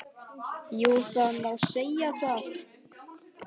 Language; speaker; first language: Icelandic; native; Icelandic